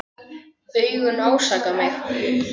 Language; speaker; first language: Icelandic; native; Icelandic